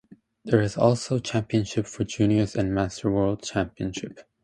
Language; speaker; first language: English; native; English